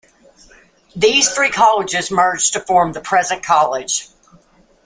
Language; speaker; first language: English; native; English